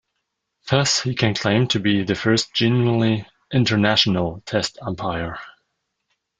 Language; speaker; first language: English; non-native, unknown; German